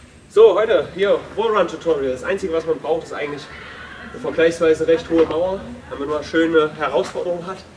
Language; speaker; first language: German; native; German